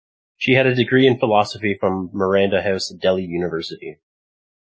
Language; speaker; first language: English; native; English